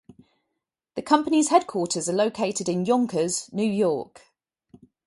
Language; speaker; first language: English; native; English